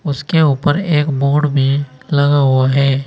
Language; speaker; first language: Hindi; native; Hindi